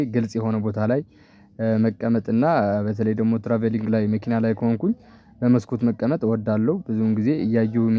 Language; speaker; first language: Amharic; non-native, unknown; Tigrinya